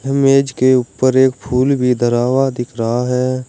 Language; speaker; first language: Hindi; native; Hindi